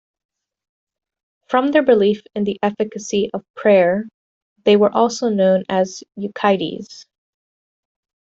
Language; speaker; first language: English; native; English